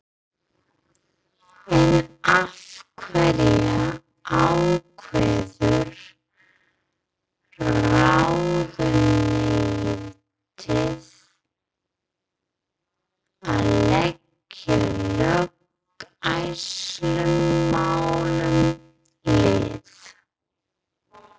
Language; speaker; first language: Icelandic; non-native, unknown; English